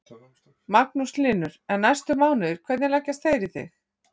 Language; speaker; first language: Icelandic; native; Icelandic